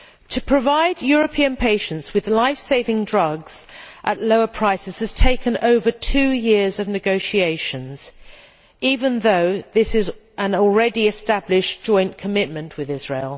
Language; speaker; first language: English; native; English